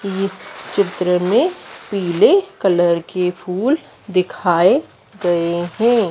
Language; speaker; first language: Hindi; native; Hindi